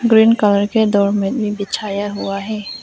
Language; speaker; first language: Hindi; non-native, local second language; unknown